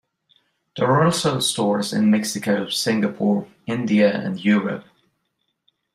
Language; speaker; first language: English; non-native, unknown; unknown